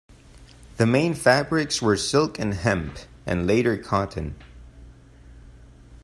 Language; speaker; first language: English; non-native, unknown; Spanish